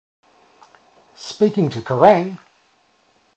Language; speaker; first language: English; native; English